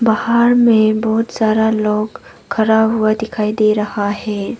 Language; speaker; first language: Hindi; non-native, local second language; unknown